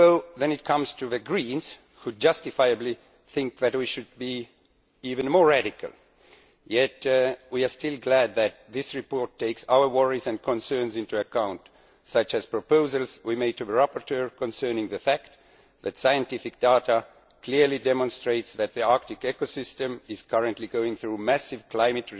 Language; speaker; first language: English; non-native, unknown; Estonian